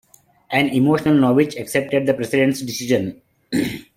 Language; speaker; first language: English; non-native, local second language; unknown